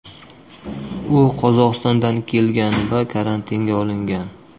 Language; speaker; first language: Uzbek; native; Uzbek